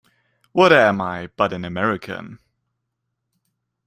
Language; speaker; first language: English; non-native, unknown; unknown